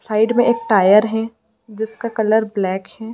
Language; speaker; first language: Hindi; native; Hindi